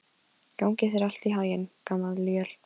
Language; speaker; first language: Icelandic; non-native, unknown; Polish